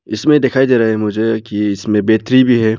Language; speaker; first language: Hindi; non-native, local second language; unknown